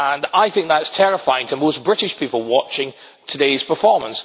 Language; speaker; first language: English; native; English